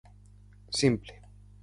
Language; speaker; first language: Galician; native; Galician